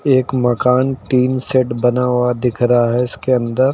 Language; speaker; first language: Hindi; native; Hindi